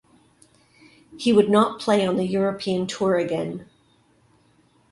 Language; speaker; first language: English; native; English